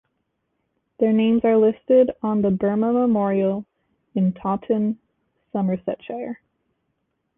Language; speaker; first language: English; native; English